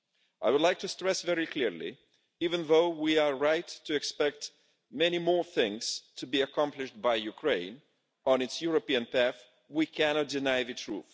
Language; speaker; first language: English; non-native, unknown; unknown